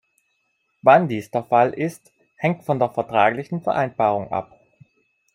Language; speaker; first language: German; non-native, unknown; Italian